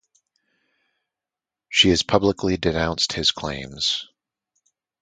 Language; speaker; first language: English; native; English